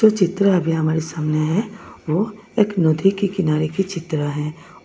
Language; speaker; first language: Hindi; non-native, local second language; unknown